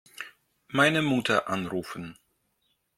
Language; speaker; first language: German; non-native, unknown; Russian